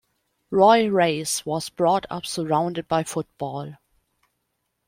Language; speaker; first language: English; non-native, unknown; German